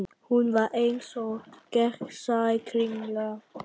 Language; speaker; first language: Icelandic; non-native, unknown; Vietnamese